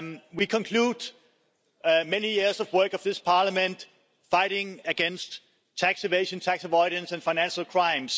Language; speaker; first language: English; non-native, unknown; Danish